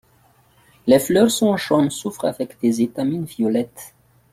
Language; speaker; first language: French; non-native, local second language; Malagasy